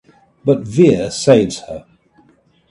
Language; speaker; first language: English; native; English